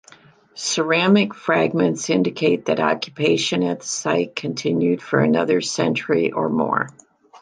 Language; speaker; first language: English; native; English